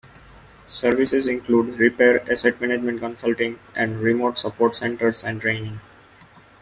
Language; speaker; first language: English; non-native, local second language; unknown